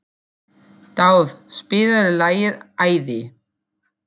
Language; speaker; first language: Icelandic; non-native, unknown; German